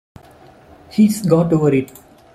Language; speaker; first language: English; non-native, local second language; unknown